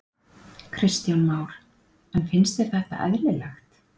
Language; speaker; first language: Icelandic; native; Icelandic